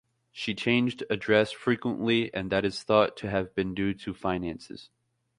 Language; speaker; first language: English; native; English